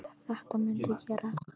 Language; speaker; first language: Icelandic; non-native, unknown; Polish